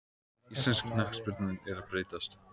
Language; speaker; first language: Icelandic; native; Icelandic